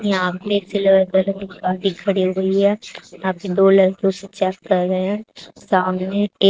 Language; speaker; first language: Hindi; native; Hindi